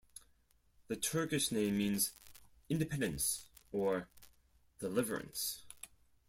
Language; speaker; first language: English; non-native, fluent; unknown